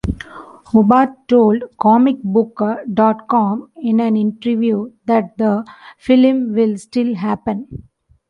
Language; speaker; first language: English; non-native, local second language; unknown